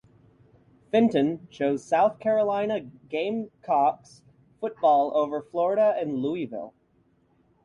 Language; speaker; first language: English; native; English